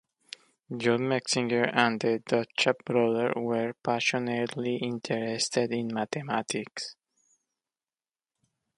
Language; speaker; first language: English; native; English